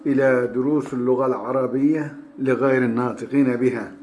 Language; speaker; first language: Arabic; non-native, fluent; Turkish